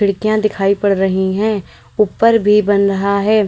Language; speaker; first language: Hindi; native; Hindi